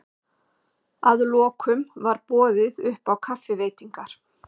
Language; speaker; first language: Icelandic; native; Icelandic